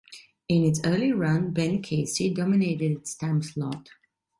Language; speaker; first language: English; non-native, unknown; Italian